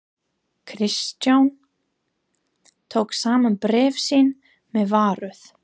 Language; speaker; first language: Icelandic; non-native, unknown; English